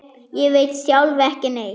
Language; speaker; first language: Icelandic; non-native, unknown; German